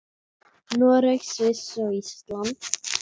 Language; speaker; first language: Icelandic; native; Icelandic